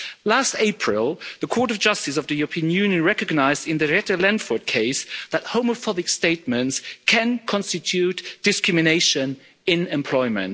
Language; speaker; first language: English; non-native, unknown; Luxembourgish